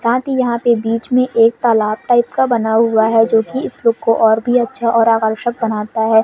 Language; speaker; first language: Hindi; native; Hindi